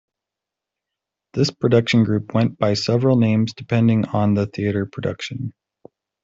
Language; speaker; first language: English; native; English